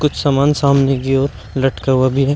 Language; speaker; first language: Hindi; native; Hindi